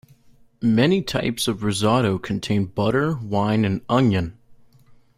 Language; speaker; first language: English; native; English